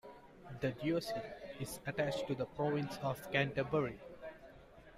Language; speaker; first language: English; non-native, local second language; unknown